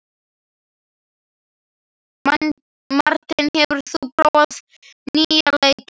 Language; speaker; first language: Icelandic; non-native, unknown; Slovak